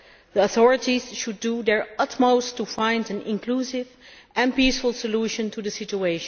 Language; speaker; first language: English; non-native, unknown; Dutch